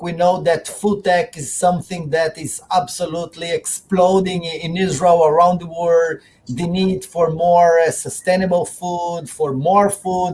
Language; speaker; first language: English; non-native, fluent; Portuguese